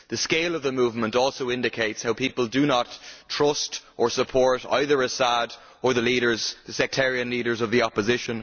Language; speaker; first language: English; native; English